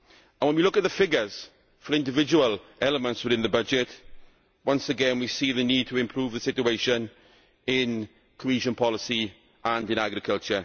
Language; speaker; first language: English; native; English